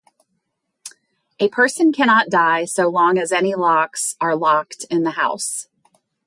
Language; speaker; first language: English; native; English